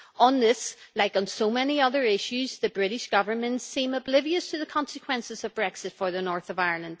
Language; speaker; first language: English; native; English